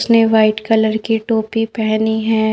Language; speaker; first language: Hindi; native; Hindi